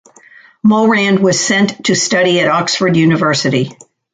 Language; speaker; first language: English; native; English